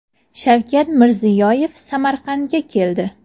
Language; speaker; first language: Uzbek; native; Uzbek